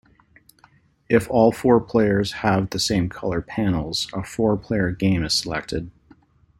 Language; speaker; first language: English; native; English